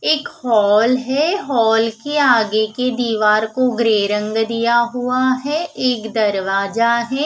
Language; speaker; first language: Hindi; non-native, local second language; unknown